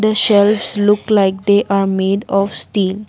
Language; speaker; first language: English; non-native, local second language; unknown